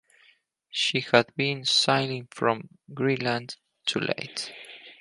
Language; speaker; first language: English; non-native, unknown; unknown